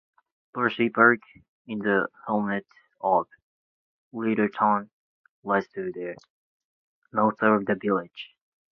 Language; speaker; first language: English; non-native, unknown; Japanese